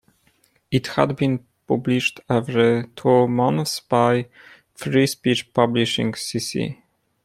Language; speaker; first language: English; non-native, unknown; Polish